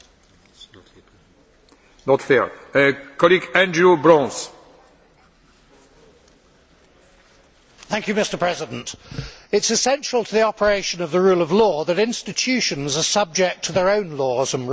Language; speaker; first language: English; native; English